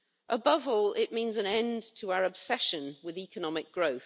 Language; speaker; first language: English; native; English